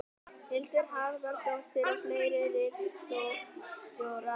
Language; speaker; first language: Icelandic; native; Icelandic